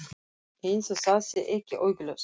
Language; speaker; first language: Icelandic; non-native, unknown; Russian